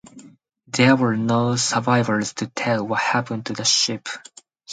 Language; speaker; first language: English; non-native, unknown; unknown